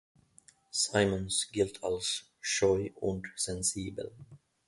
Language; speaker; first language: German; non-native, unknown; Finnish